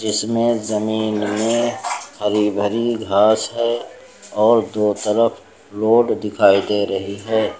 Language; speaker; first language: Hindi; native; Hindi